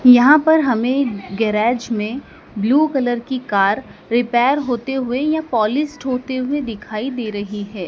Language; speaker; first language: Hindi; native; Hindi